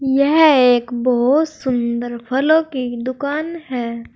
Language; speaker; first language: Hindi; native; Hindi